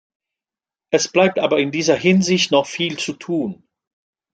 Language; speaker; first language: German; non-native, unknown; French